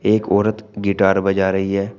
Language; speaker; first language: Hindi; native; Hindi